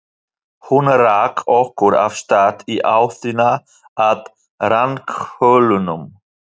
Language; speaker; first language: Icelandic; non-native, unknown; Polish